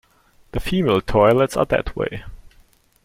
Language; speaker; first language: English; non-native, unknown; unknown